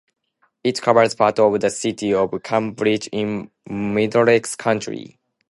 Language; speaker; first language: English; non-native, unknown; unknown